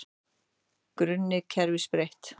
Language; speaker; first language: Icelandic; native; Icelandic